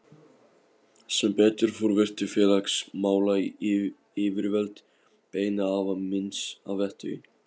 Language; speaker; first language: Icelandic; non-native, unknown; Polish